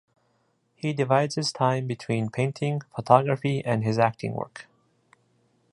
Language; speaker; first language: English; non-native, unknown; Japanese